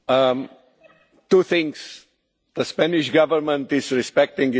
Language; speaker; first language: English; non-native, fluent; Romanian